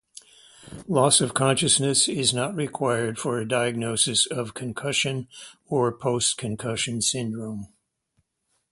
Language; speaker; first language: English; native; English